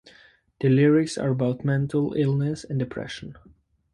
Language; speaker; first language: English; native; English